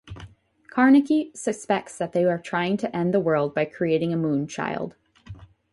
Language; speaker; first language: English; native; English